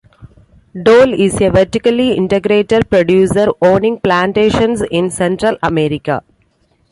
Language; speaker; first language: English; non-native, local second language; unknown